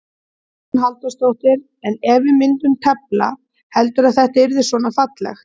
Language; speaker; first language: Icelandic; native; Icelandic